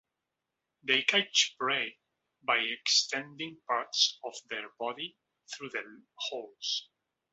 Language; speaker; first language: English; non-native, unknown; Catalan